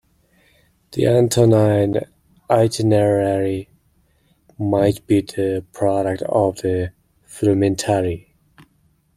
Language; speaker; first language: English; non-native, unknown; Mongolian